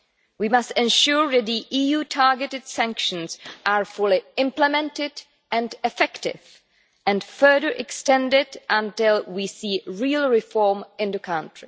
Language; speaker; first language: English; non-native, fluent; Czech